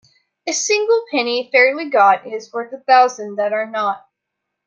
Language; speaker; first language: English; native; English